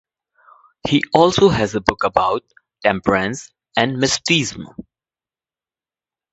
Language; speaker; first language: English; non-native, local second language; Hindi